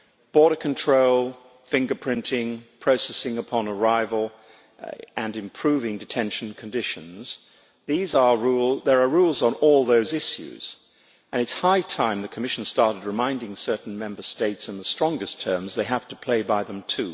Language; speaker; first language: English; native; English